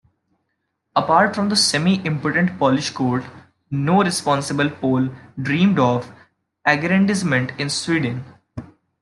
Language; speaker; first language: English; non-native, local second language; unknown